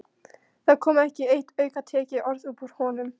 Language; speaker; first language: Icelandic; non-native, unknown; Polish